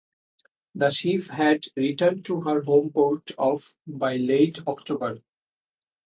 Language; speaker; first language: English; non-native, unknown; Bangla